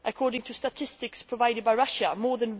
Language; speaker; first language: English; non-native, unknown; Swedish